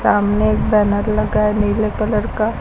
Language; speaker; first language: Hindi; native; Hindi